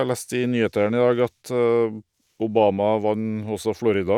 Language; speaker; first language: Norwegian; native; Norwegian